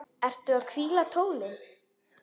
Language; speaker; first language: Icelandic; native; Icelandic